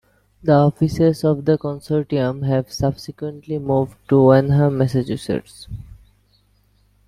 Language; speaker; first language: English; non-native, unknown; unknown